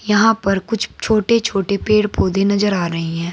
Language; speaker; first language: Hindi; native; Hindi